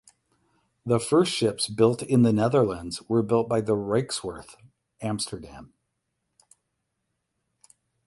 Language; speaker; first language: English; native; English